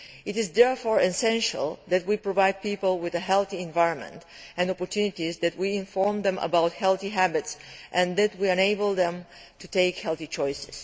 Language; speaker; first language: English; non-native, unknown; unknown